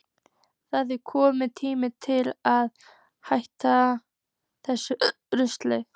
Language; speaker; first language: Icelandic; native; Icelandic